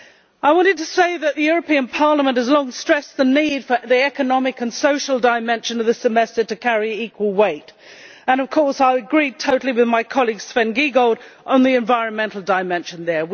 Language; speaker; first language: English; native; English